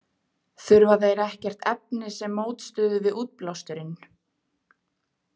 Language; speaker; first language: Icelandic; native; Icelandic